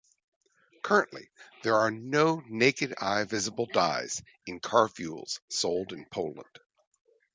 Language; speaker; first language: English; native; English